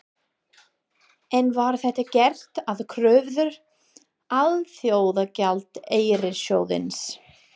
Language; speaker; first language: Icelandic; non-native, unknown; English